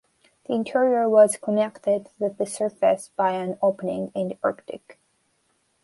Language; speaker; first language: English; non-native, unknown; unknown